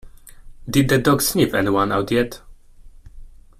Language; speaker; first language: English; non-native, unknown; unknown